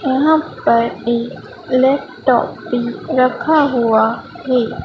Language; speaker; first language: Hindi; native; Hindi